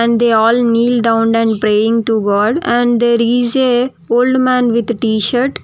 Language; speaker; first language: English; non-native, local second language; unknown